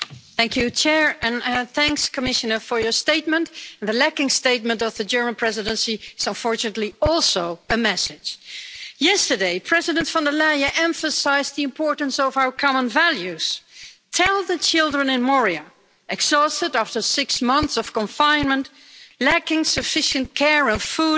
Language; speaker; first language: English; non-native, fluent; Dutch